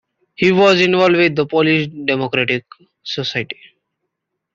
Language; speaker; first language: English; non-native, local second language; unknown